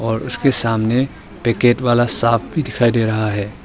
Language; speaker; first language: Hindi; non-native, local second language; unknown